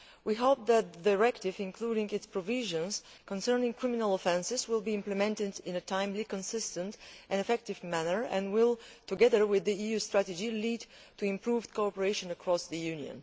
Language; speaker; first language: English; non-native, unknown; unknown